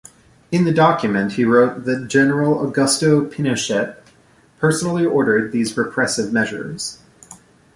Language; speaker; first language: English; native; English